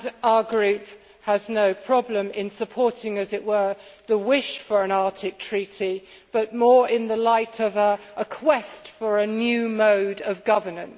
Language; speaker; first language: English; native; English